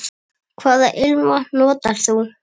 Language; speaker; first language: Icelandic; native; Icelandic